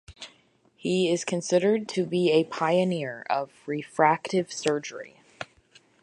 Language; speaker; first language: English; native; English